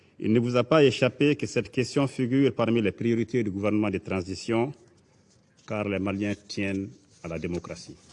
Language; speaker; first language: French; non-native, local second language; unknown